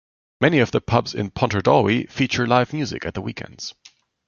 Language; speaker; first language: English; non-native, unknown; German